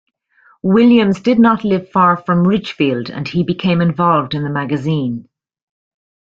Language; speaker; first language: English; native; English